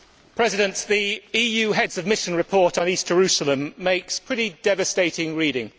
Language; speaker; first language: English; native; English